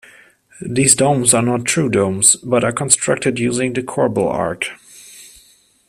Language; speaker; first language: English; non-native, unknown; German